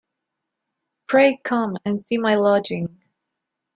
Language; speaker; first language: English; non-native, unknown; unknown